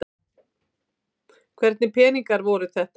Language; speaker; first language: Icelandic; native; Icelandic